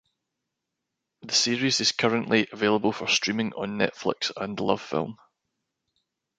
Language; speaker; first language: English; native; English